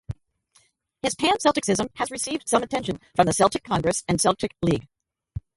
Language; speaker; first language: English; native; English